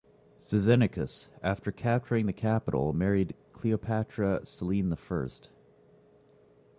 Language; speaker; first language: English; native; English